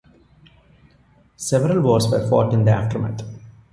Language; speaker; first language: English; non-native, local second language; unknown